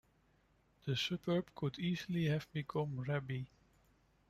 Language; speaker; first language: English; non-native, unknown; Dutch